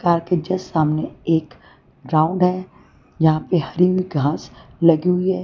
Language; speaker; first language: Hindi; non-native, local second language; Gujarati